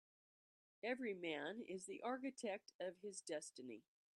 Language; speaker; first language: English; native; English